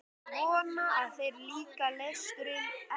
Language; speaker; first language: Icelandic; native; Icelandic